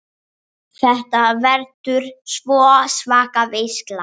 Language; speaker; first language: Icelandic; non-native, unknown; English